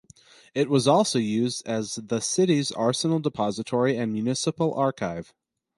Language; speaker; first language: English; native; English